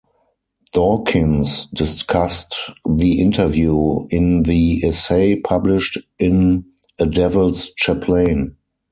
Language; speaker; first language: English; non-native, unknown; German